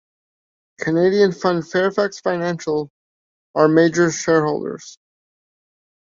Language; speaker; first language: English; native; English